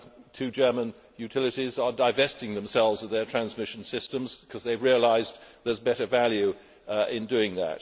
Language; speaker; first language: English; native; English